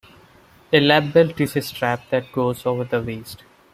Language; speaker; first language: English; non-native, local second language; Malayalam